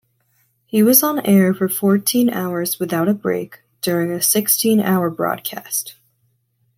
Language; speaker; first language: English; native; English